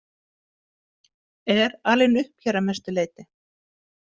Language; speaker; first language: Icelandic; native; Icelandic